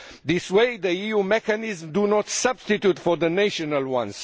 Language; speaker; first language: English; non-native, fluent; Romanian